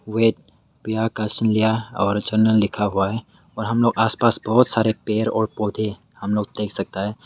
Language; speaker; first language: Hindi; non-native, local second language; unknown